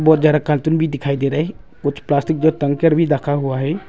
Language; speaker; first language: Hindi; early bilingual, other home language; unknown